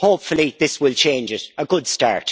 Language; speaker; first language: English; native; English